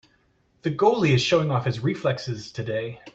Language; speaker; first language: English; native; English